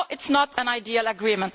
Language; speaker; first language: English; non-native, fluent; Italian